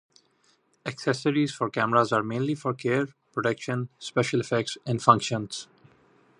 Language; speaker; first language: English; non-native, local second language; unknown